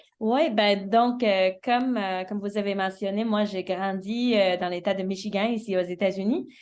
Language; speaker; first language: French; early bilingual, heritage; English